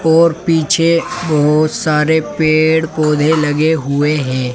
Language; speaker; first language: Hindi; native; Hindi